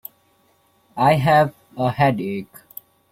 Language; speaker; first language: English; non-native, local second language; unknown